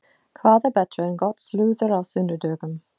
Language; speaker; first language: Icelandic; non-native, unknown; English